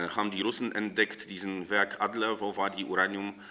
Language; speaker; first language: German; non-native, learner; Polish